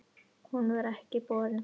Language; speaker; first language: Icelandic; native; Icelandic